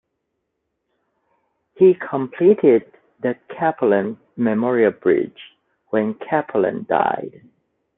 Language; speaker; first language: English; native; English